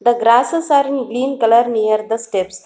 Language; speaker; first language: English; non-native, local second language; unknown